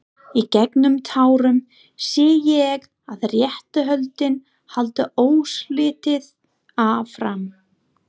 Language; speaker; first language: Icelandic; non-native, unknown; English